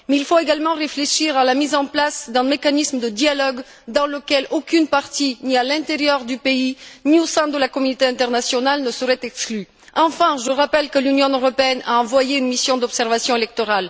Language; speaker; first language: French; non-native, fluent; Bulgarian